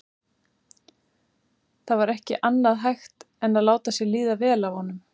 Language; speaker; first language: Icelandic; native; Icelandic